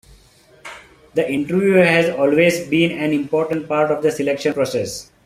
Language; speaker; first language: English; non-native, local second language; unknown